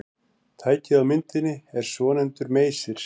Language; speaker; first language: Icelandic; native; Icelandic